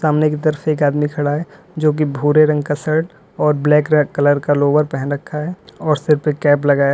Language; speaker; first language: Hindi; native; Hindi